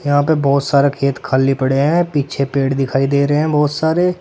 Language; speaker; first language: Hindi; native; Hindi